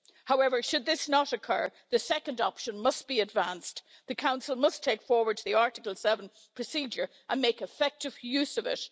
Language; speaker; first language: English; native; English